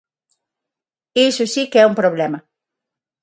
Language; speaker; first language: Galician; non-native, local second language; Spanish